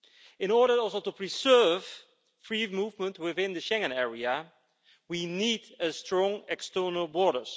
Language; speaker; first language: English; non-native, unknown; Dutch